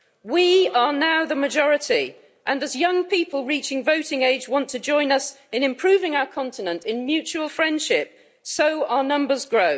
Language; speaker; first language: English; native; English